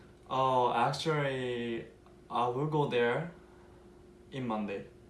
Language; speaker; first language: English; non-native, learner; Japanese